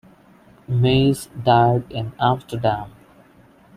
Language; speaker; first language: English; non-native, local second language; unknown